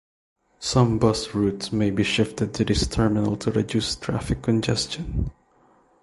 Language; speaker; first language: English; non-native, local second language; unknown